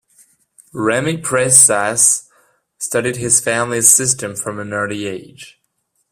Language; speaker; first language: English; non-native, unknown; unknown